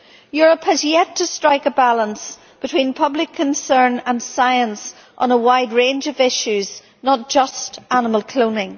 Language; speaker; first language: English; native; English